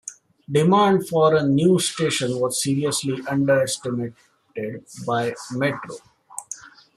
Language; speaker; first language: English; non-native, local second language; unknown